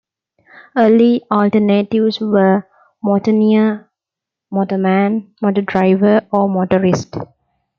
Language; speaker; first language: English; non-native, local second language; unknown